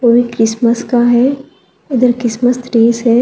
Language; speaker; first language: Hindi; non-native, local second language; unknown